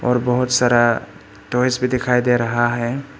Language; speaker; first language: Hindi; non-native, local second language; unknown